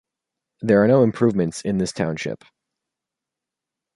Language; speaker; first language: English; native; English